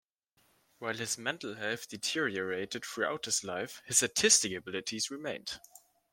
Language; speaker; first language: English; non-native, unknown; German